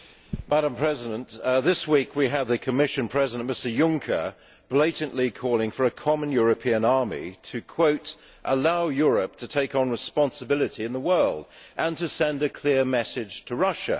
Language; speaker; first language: English; native; English